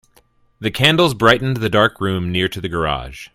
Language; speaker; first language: English; native; English